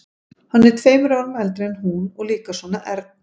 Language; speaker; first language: Icelandic; native; Icelandic